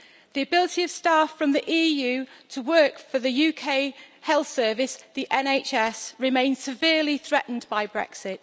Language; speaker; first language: English; native; English